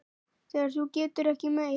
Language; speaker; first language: Icelandic; native; Icelandic